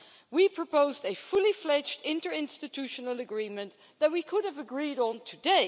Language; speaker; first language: English; non-native, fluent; Dutch